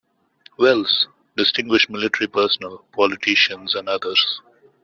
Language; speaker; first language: English; non-native, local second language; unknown